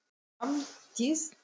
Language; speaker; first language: Icelandic; non-native, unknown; Russian